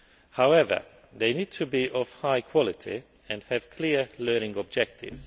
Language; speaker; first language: English; non-native, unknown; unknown